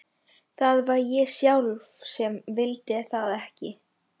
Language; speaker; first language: Icelandic; non-native, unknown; Polish